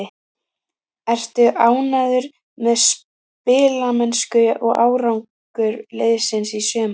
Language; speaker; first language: Icelandic; native; Icelandic